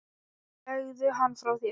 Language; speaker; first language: Icelandic; non-native, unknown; Thai